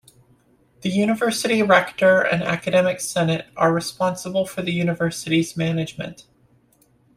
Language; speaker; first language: English; native; English